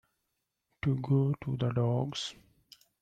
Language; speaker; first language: English; non-native, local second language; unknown